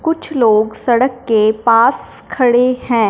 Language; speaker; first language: Hindi; non-native, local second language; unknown